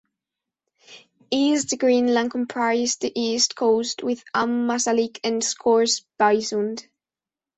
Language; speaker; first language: English; non-native, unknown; Spanish